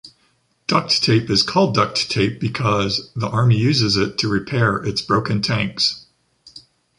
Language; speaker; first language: English; native; English